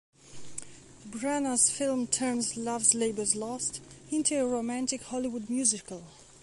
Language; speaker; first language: English; non-native, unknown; Belarusian